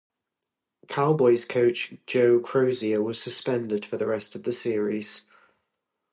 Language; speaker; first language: English; native; English